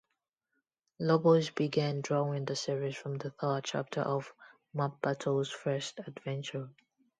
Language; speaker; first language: English; non-native, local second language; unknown